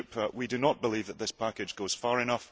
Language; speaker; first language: English; early bilingual, heritage; English